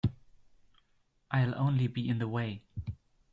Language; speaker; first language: English; non-native, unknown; German